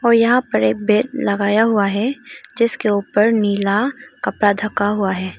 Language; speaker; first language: Hindi; non-native, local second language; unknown